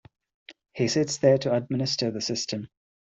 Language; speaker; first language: English; non-native, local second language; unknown